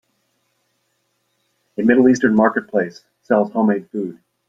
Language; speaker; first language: English; native; English